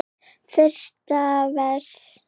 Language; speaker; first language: Icelandic; non-native, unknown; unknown